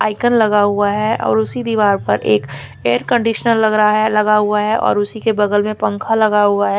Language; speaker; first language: Hindi; non-native, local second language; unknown